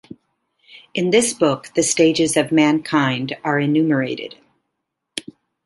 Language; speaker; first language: English; native; English